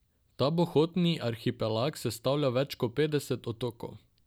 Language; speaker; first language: Slovenian; non-native, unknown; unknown